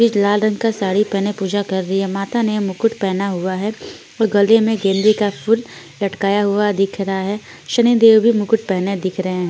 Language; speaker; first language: Hindi; non-native, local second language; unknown